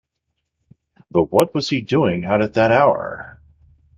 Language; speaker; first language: English; native; English